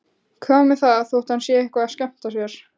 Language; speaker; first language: Icelandic; native; Icelandic